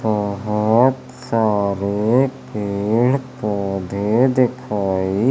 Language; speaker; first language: Hindi; native; Hindi